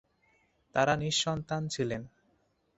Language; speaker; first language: Bangla; non-native, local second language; Chittagonian